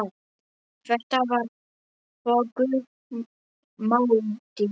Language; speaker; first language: Icelandic; non-native, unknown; Polish